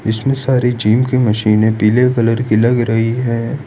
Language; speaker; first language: Hindi; non-native, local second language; Gujarati